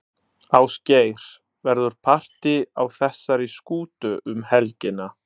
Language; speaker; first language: Icelandic; non-native, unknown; Italian